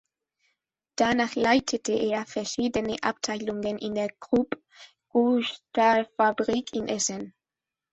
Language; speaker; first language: German; non-native, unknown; Spanish